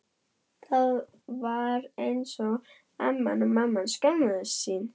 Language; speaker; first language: Icelandic; non-native, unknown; German